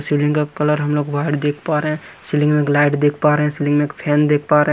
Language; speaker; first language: Hindi; non-native, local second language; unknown